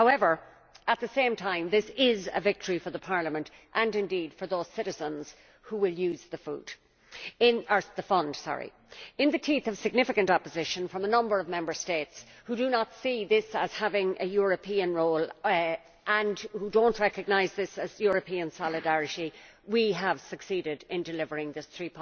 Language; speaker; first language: English; native; English